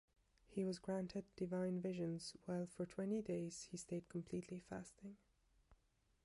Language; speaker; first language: English; non-native, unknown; German